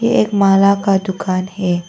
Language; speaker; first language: Hindi; non-native, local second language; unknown